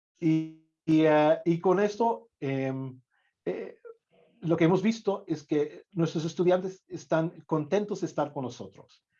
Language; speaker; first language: Spanish; non-native, fluent; English